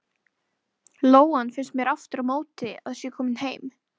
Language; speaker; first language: Icelandic; native; Icelandic